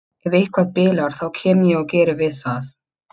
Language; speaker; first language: Icelandic; non-native, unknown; Polish